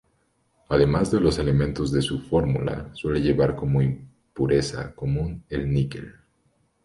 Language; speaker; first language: Spanish; native; Spanish